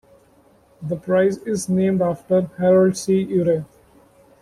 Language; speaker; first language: English; non-native, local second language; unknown